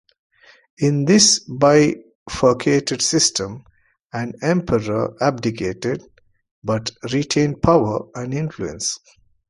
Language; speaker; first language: English; non-native, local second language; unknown